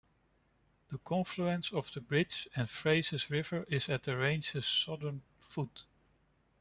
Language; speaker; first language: English; non-native, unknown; Dutch